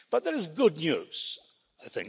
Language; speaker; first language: English; non-native, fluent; Polish